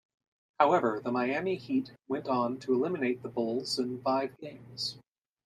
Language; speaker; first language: English; native; English